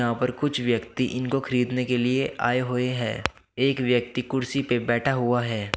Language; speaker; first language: Hindi; native; Hindi